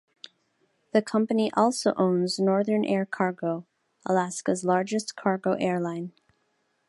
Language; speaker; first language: English; native; English